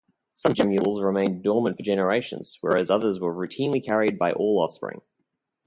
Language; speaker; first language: English; native; English